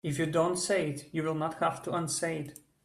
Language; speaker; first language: English; native; English